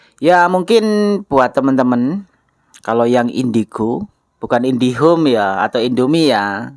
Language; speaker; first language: Indonesian; non-native, local second language; Javanese